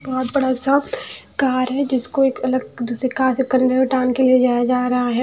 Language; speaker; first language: Hindi; non-native, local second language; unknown